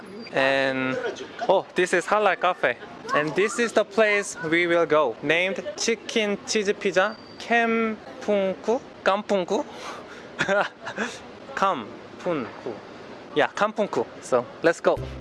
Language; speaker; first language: English; non-native, learner; Korean